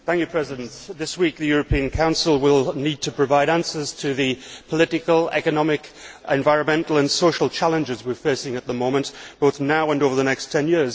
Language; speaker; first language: English; native; English